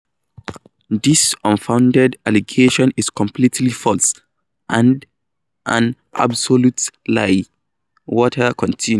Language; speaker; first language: English; non-native, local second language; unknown